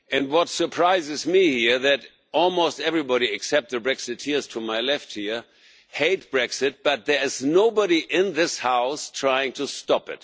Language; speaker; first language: English; non-native, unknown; German